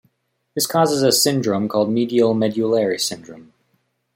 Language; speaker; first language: English; native; English